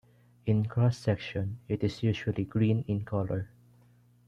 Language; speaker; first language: English; non-native, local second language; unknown